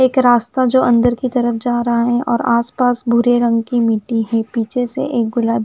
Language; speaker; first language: Hindi; non-native, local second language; Punjabi